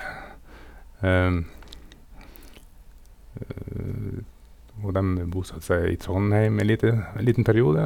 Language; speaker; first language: Norwegian; native; Norwegian